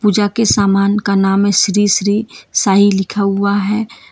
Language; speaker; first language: Hindi; non-native, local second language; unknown